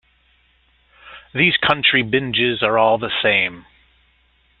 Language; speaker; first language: English; native; English